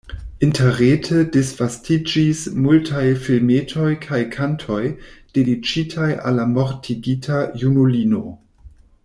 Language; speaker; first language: Esperanto; non-native, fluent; German